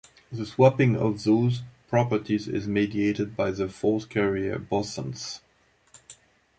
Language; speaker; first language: English; non-native, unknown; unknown